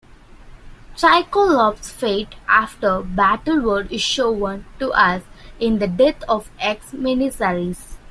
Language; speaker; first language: English; non-native, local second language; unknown